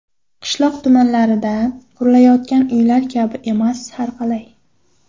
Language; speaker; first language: Uzbek; non-native, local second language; Kara-Kalpak